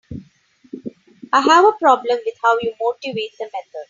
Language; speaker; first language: English; non-native, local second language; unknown